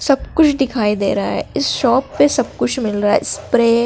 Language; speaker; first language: Hindi; native; Hindi